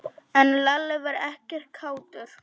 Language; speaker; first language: Icelandic; non-native, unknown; Polish